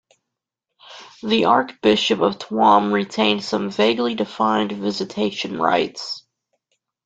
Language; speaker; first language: English; native; English